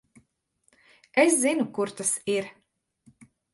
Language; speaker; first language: Latvian; native; Latvian